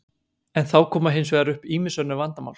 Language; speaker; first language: Icelandic; native; Icelandic